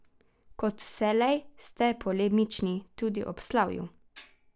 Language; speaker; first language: Slovenian; native; Slovenian